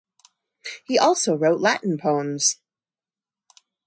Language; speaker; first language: English; native; English